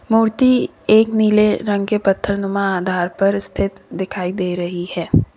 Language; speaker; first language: Hindi; native; Hindi